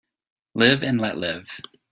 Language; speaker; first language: English; native; English